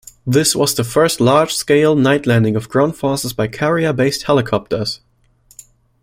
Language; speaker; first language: English; non-native, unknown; German